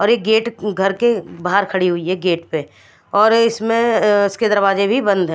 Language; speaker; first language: Hindi; non-native, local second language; Punjabi